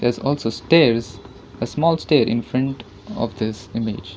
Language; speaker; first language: English; non-native, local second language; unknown